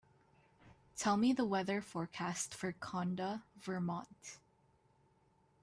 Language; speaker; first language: English; native; English